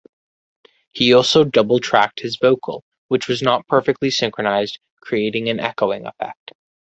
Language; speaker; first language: English; native; English